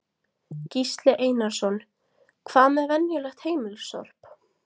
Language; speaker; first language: Icelandic; non-native, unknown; Latvian